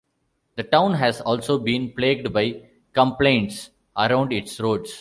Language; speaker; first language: English; non-native, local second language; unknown